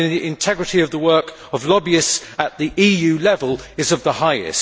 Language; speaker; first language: English; native; English